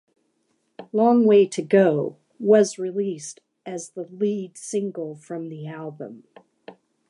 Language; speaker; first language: English; native; English